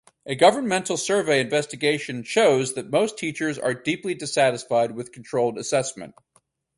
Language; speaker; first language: English; native; English